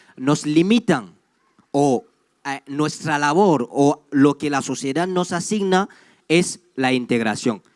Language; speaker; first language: Spanish; non-native, fluent; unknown